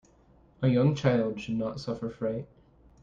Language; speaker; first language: English; native; English